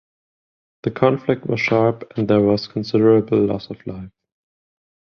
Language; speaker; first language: English; non-native, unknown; German